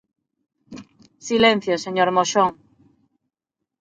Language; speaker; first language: Galician; non-native, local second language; Spanish